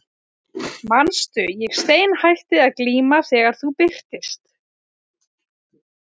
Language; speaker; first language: Icelandic; native; Icelandic